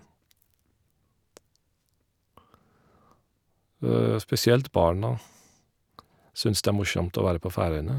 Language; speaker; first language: Norwegian; non-native, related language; Faroese